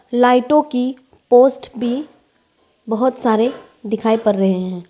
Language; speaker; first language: Hindi; non-native, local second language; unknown